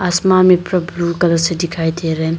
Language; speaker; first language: Hindi; non-native, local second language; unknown